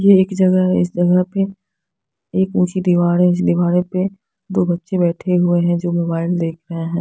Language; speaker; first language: Hindi; non-native, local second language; Punjabi